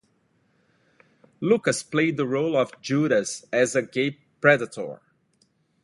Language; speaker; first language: English; native; English